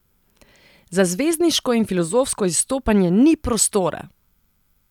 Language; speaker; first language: Slovenian; non-native, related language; Serbian